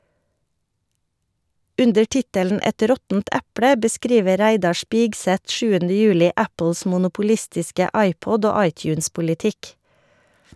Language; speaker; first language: Norwegian; native; Norwegian